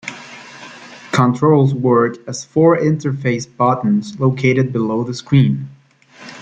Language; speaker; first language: English; native; English